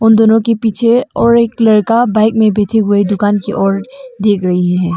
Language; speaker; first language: Hindi; non-native, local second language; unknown